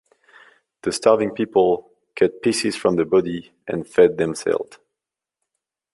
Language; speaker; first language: English; non-native, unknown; French